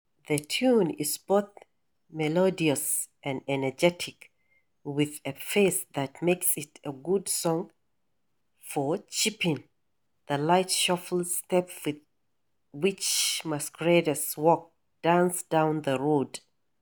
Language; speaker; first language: English; non-native, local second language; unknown